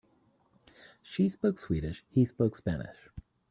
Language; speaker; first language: English; native; English